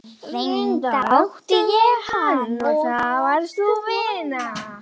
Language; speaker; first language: Icelandic; native; Icelandic